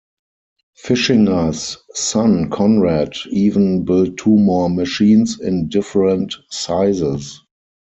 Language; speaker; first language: English; non-native, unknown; German